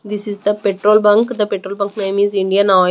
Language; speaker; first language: English; non-native, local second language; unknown